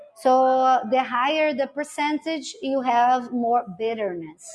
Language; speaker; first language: English; non-native, fluent; Portuguese